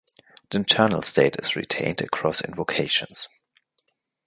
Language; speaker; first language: English; non-native, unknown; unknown